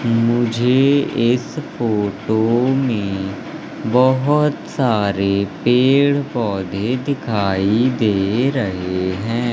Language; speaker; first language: Hindi; native; Hindi